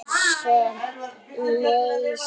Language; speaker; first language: Icelandic; native; Icelandic